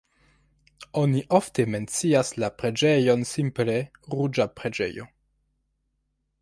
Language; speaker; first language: Esperanto; non-native, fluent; French